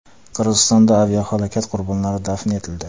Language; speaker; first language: Uzbek; non-native, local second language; Kara-Kalpak